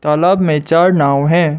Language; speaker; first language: Hindi; non-native, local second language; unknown